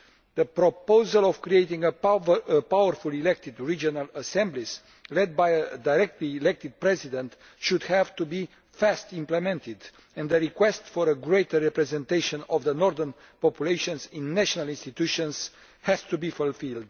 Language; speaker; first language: English; non-native, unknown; Romanian